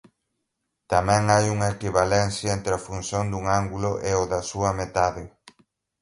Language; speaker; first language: Galician; native; Galician